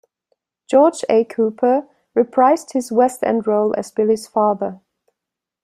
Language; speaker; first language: English; non-native, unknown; German